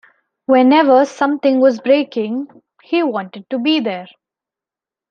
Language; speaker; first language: English; non-native, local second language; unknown